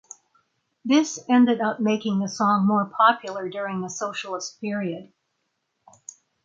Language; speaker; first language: English; native; English